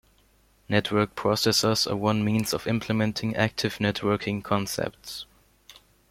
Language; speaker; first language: English; non-native, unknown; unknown